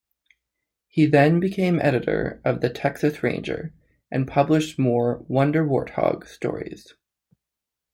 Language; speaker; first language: English; native; English